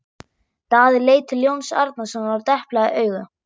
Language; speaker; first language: Icelandic; non-native, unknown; German